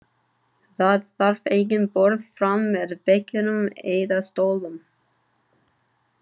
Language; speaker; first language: Icelandic; non-native, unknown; English